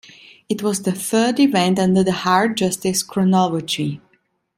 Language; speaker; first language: English; non-native, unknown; Italian